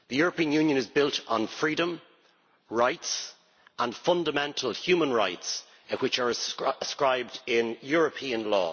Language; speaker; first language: English; native; English